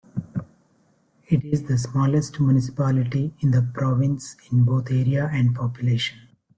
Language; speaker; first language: English; non-native, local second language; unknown